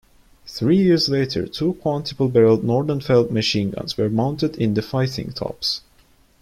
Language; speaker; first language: English; non-native, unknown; Turkish